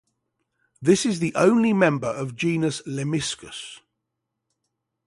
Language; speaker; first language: English; native; English